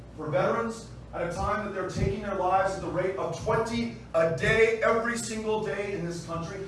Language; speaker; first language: English; native; English